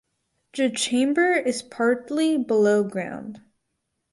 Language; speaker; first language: English; native; English